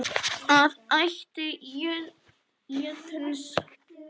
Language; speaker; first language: Icelandic; non-native, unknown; Polish